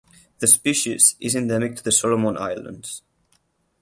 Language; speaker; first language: English; non-native, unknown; Catalan